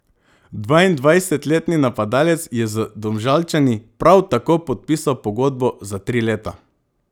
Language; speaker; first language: Slovenian; non-native, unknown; Macedonian